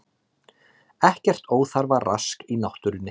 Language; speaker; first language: Icelandic; native; Icelandic